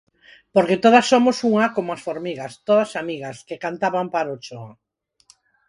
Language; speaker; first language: Galician; non-native, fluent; Spanish